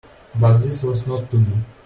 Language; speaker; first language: English; non-native, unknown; Russian